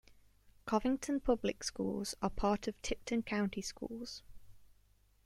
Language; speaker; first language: English; native; English